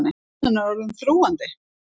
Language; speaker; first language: Icelandic; native; Icelandic